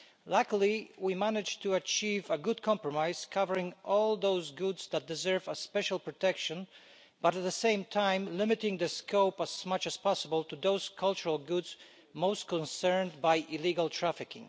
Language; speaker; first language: English; non-native, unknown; Polish